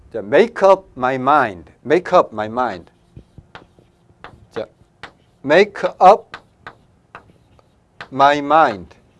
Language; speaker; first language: English; non-native, fluent; Korean